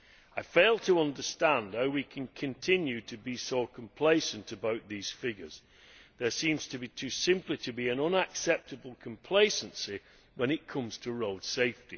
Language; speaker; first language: English; native; English